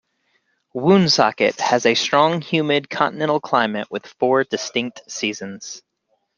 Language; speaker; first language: English; native; English